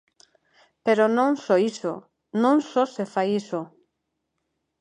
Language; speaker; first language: Galician; non-native, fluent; Spanish